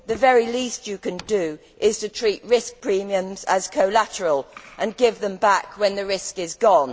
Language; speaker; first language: English; native; English